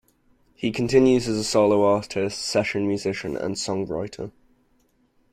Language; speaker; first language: English; native; English